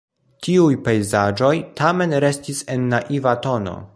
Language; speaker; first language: Esperanto; non-native, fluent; Polish